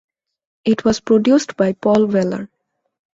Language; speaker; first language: English; non-native, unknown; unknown